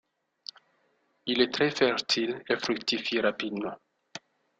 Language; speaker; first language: French; non-native, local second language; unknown